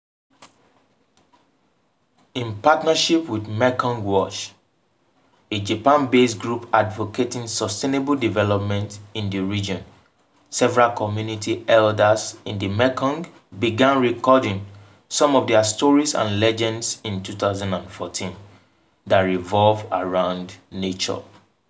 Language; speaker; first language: English; non-native, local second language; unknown